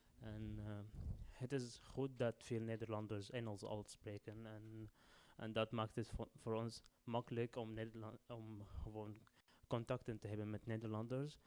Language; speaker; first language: Dutch; non-native, fluent; Arabic